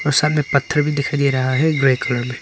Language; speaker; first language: Hindi; non-native, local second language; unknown